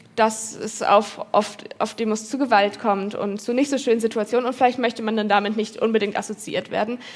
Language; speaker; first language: German; native; German